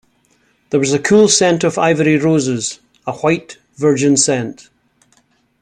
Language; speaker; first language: English; native; English